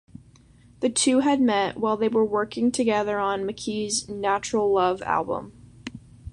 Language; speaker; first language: English; native; English